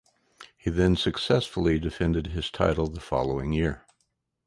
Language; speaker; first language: English; native; English